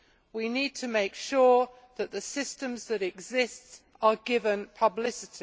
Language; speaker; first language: English; native; English